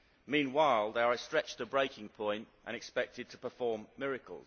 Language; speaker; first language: English; native; English